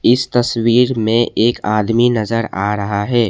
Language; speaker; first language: Hindi; non-native, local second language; Assamese